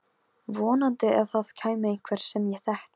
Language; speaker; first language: Icelandic; non-native, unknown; Polish